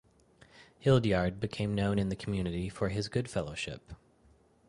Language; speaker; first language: English; native; English